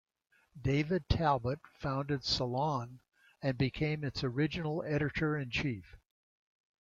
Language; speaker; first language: English; native; English